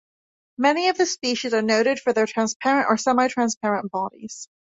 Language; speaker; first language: English; native; English